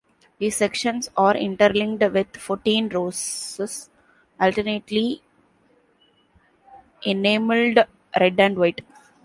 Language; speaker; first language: English; non-native, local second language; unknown